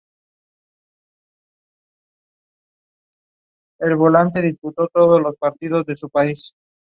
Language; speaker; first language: English; non-native, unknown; Spanish